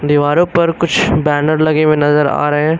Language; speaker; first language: Hindi; native; Hindi